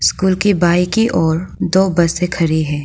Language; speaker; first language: Hindi; non-native, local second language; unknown